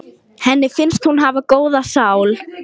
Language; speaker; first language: Icelandic; non-native, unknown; Lithuanian